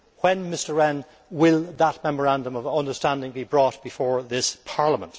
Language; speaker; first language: English; native; English